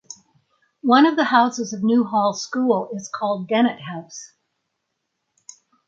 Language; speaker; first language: English; native; English